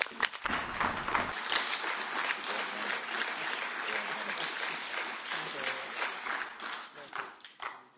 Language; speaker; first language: English; native; English